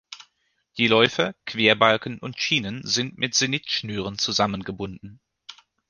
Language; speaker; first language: German; native; German